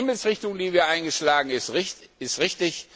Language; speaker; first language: German; non-native, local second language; Luxembourgish